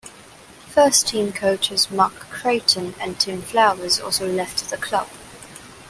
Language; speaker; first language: English; non-native, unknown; Cantonese